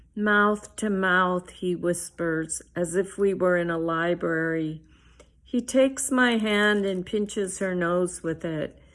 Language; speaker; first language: English; early bilingual, other home language; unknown